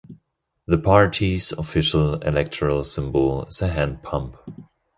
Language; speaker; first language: English; non-native, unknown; German